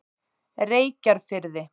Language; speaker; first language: Icelandic; native; Icelandic